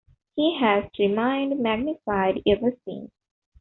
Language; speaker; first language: English; non-native, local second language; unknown